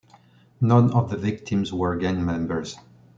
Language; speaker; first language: English; non-native, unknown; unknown